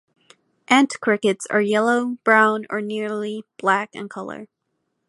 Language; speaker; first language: English; native; English